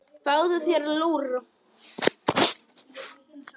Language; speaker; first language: Icelandic; non-native, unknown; Polish